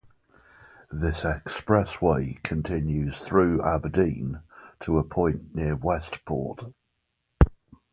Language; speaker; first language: English; native; English